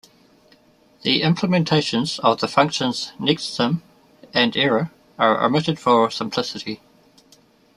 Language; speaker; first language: English; native; English